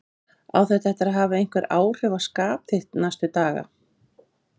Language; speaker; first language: Icelandic; native; Icelandic